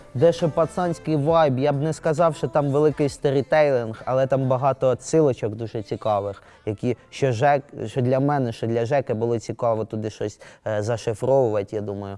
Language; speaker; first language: Ukrainian; non-native, local second language; Russian